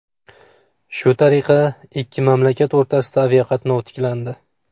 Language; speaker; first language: Uzbek; native; Uzbek